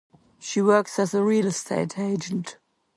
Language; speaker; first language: English; non-native, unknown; German